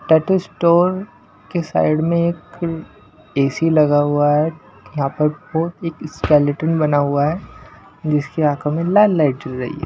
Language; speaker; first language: Hindi; non-native, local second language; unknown